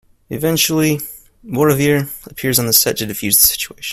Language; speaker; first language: English; native; English